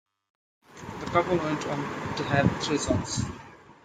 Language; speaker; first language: English; non-native, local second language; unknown